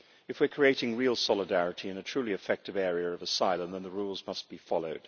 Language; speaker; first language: English; native; English